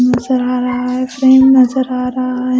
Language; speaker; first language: Hindi; non-native, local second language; Punjabi